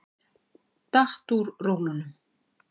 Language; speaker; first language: Icelandic; native; Icelandic